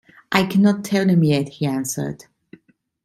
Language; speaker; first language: English; non-native, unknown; Italian